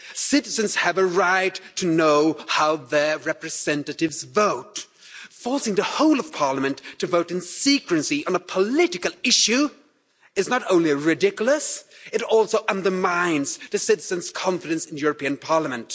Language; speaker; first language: English; non-native, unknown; Swedish